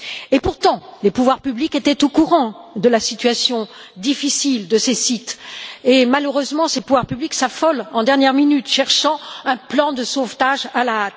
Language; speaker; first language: French; native; French